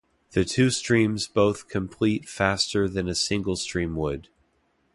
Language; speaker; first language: English; native; English